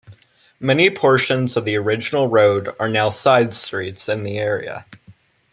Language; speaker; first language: English; native; English